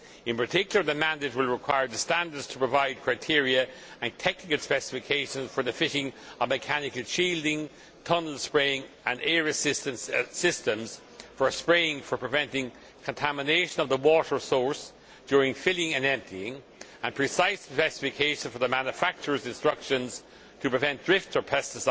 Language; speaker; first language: English; non-native, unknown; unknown